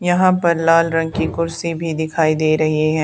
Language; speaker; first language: Hindi; native; Hindi